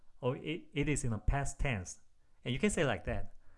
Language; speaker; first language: English; non-native, fluent; Korean